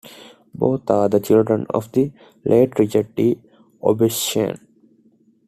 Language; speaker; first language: English; non-native, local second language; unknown